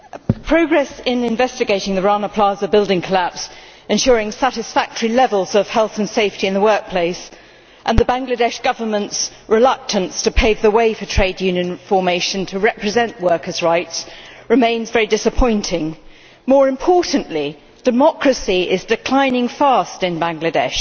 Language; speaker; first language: English; native; English